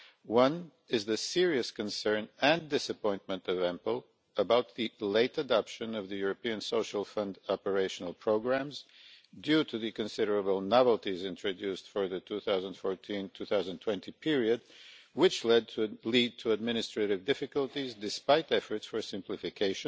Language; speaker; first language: English; non-native, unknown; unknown